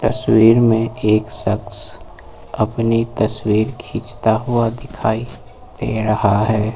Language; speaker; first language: Hindi; native; Hindi